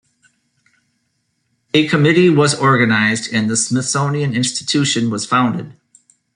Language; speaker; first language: English; native; English